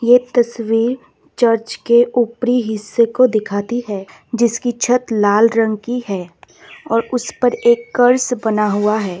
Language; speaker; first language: Hindi; non-native, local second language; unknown